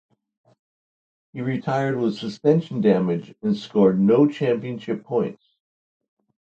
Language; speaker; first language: English; native; English